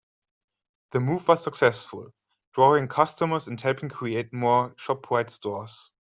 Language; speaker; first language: English; non-native, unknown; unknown